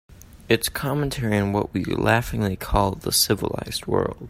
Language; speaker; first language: English; native; English